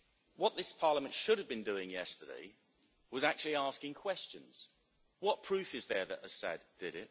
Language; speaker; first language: English; native; English